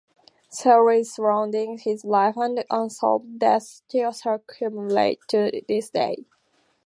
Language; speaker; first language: English; native; English